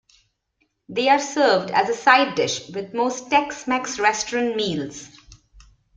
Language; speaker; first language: English; non-native, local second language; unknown